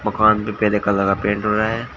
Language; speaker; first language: Hindi; native; Hindi